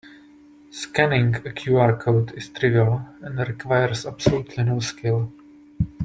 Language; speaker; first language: English; non-native, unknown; Czech